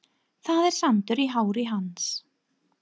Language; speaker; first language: Icelandic; non-native, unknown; English